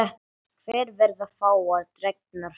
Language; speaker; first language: Icelandic; non-native, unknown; English